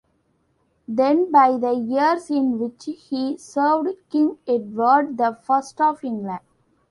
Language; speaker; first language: English; non-native, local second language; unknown